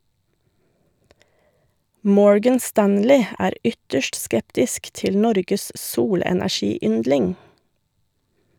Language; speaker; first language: Norwegian; native; Norwegian